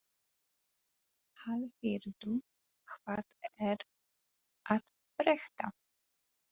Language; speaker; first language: Icelandic; non-native, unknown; Polish